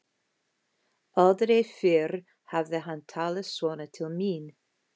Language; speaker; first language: Icelandic; non-native, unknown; English